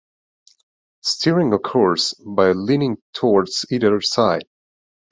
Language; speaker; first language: English; non-native, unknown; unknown